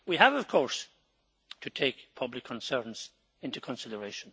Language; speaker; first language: English; native; English